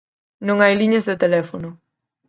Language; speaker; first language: Galician; native; Galician